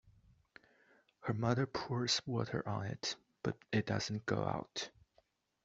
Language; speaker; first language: English; non-native, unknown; Chinese